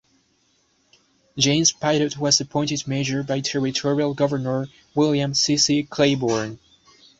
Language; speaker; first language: English; native; English